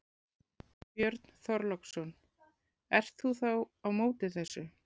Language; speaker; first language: Icelandic; native; Icelandic